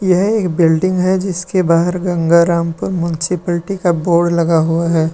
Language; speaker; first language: Hindi; native; Hindi